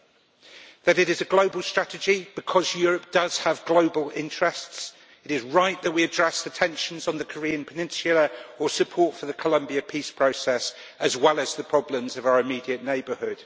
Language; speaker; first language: English; native; English